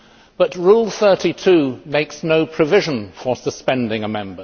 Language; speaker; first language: English; native; English